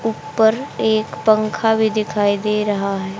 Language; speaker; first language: Hindi; native; Hindi